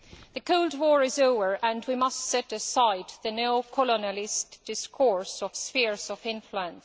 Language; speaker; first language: English; non-native, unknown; Estonian